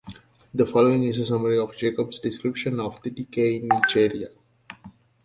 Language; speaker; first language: English; native; English